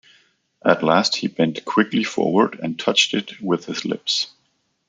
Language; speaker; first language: English; non-native, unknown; Danish